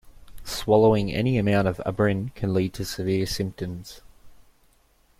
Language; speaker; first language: English; native; English